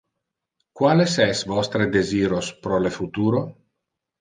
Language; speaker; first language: Interlingua; non-native, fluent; Italian